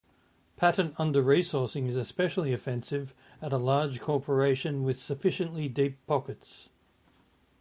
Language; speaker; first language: English; native; English